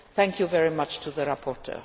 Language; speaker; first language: English; non-native, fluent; Luxembourgish